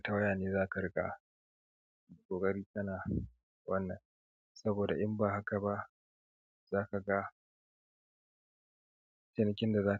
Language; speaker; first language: Hausa; native; Hausa